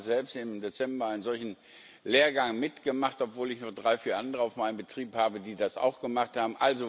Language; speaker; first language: German; non-native, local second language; Luxembourgish